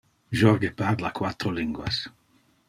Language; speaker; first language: Interlingua; non-native, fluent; Dutch